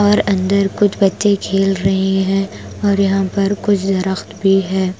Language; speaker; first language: Hindi; non-native, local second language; Punjabi